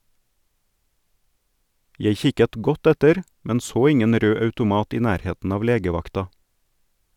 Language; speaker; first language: Norwegian; native; Norwegian